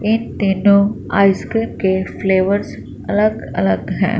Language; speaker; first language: Hindi; non-native, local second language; Punjabi